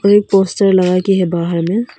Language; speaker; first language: Hindi; non-native, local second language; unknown